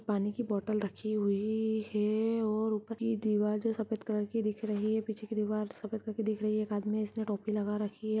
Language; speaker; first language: Hindi; native; Hindi